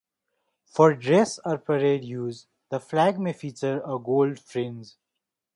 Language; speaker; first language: English; non-native, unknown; Nepali